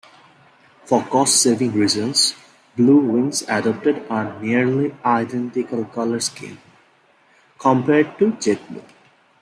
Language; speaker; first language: English; non-native, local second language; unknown